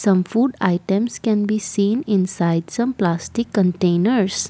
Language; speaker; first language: English; non-native, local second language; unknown